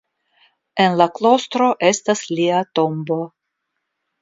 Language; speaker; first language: Esperanto; non-native, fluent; Russian